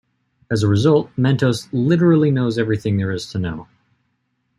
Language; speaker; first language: English; native; English